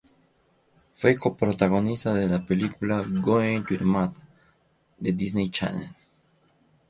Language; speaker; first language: Spanish; native; Spanish